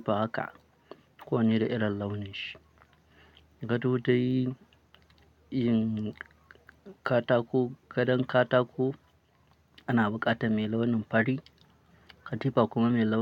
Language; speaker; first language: Hausa; non-native, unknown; Akan